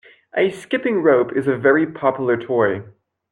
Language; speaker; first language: English; non-native, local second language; French